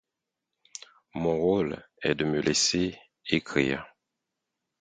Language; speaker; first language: French; non-native, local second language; Haitian Creole